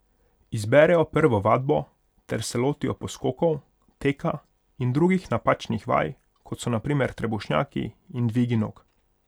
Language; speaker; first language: Slovenian; non-native, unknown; Hungarian